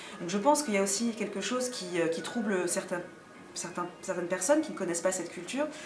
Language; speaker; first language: French; early bilingual, other home language; Arabic